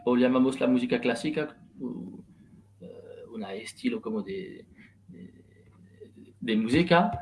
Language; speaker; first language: Spanish; non-native, learner; French